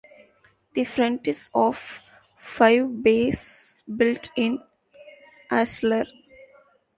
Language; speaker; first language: English; non-native, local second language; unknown